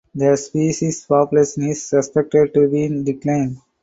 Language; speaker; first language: English; non-native, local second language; Tamil